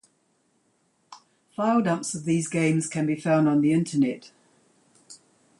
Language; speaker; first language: English; native; English